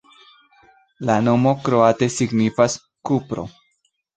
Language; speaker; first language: Esperanto; non-native, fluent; Spanish